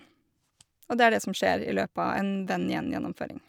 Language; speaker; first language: Norwegian; native; Norwegian